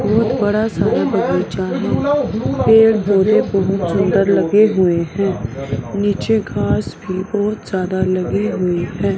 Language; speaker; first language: Hindi; non-native, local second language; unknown